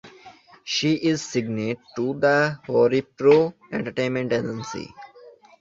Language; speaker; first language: English; non-native, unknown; Bangla